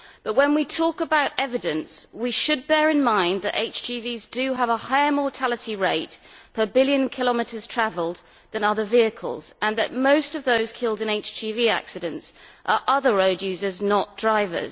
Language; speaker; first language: English; native; English